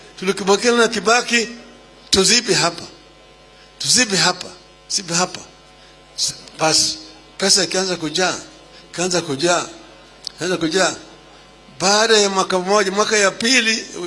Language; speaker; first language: Swahili; non-native, local second language; Luo (Kenya and Tanzania)